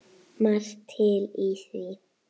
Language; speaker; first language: Icelandic; native; Icelandic